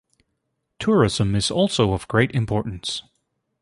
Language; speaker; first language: English; native; English